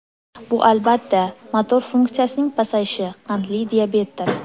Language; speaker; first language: Uzbek; native; Uzbek